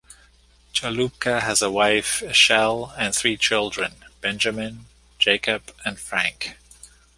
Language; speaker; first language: English; native; English